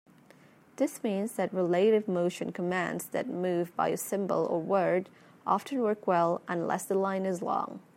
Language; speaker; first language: English; native; English